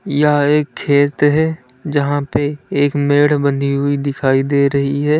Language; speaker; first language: Hindi; native; Hindi